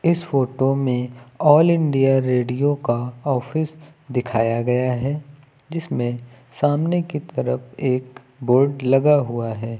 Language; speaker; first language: Hindi; native; Hindi